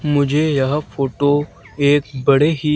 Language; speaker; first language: Hindi; native; Hindi